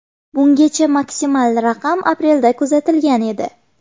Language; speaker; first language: Uzbek; native; Uzbek